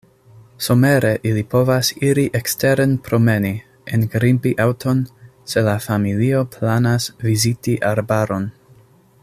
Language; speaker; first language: Esperanto; non-native, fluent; English